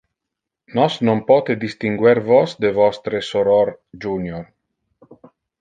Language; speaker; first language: Interlingua; non-native, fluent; Italian